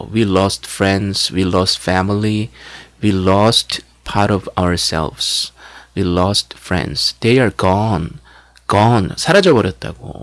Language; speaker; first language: English; non-native, fluent; Korean